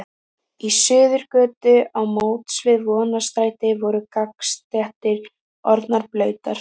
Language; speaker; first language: Icelandic; native; Icelandic